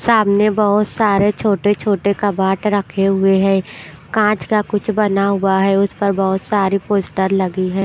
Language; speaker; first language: Hindi; non-native, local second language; Punjabi